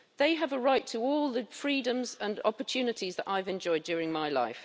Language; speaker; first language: English; native; English